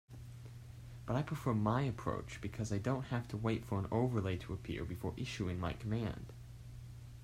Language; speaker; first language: English; native; English